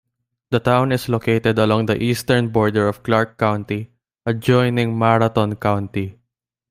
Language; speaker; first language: English; non-native, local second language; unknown